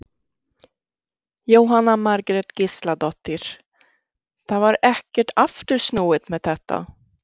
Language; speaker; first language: Icelandic; non-native, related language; Swedish